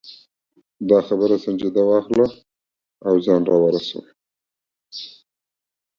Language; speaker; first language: English; non-native, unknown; Pashto